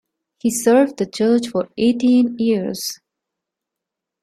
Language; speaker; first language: English; non-native, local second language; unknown